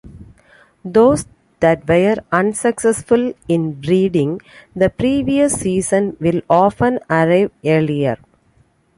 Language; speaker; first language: English; non-native, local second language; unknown